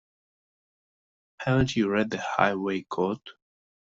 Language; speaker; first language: English; non-native, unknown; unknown